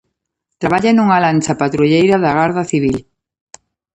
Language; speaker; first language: Galician; native; Galician